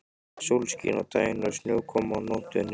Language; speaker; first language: Icelandic; native; Icelandic